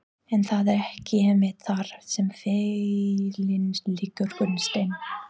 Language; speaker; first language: Icelandic; non-native, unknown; English